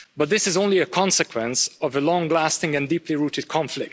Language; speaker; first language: English; non-native, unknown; Hungarian